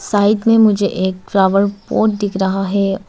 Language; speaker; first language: Hindi; non-native, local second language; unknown